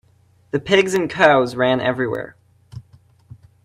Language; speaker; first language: English; native; English